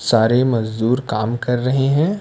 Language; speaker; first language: Hindi; non-native, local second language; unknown